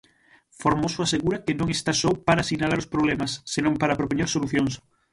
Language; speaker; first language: Galician; native; Galician